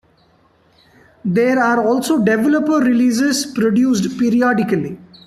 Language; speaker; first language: English; non-native, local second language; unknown